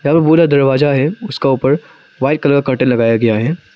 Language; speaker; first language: Hindi; non-native, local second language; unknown